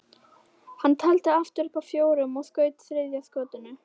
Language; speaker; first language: Icelandic; native; Icelandic